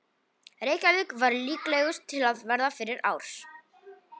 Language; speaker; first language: Icelandic; non-native, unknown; Polish